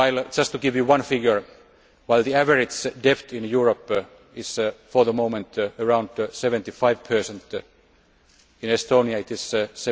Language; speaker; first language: English; non-native, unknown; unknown